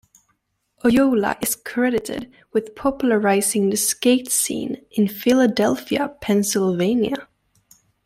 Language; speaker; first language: English; native; English